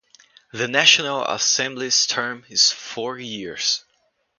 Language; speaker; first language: English; non-native, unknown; Portuguese